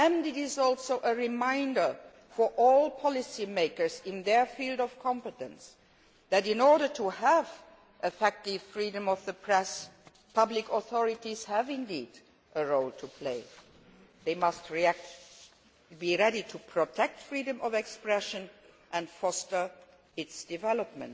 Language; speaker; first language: English; non-native, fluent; Luxembourgish